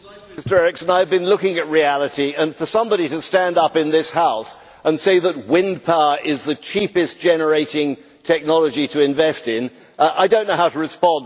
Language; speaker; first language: English; native; English